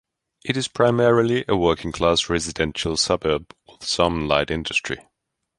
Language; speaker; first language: English; non-native, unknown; German